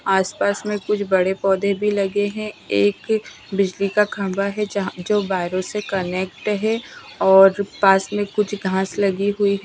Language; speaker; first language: Hindi; non-native, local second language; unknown